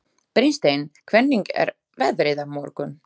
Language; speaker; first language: Icelandic; non-native, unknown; Slovak